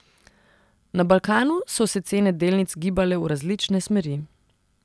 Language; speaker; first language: Slovenian; non-native, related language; Serbian